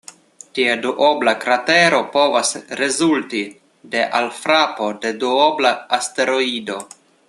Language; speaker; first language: Esperanto; non-native, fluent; Russian